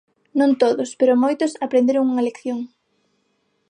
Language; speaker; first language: Galician; non-native, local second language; Spanish